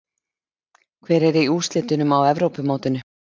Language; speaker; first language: Icelandic; native; Icelandic